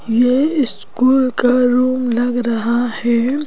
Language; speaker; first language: Hindi; native; Hindi